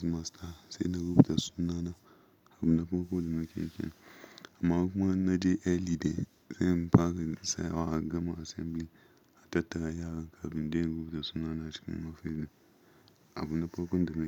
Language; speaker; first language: Hausa; non-native, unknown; Yoruba